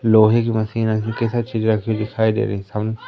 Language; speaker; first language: Hindi; native; Hindi